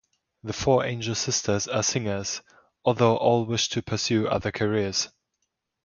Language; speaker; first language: English; non-native, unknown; German